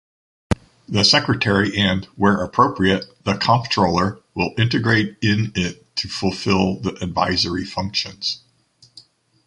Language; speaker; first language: English; native; English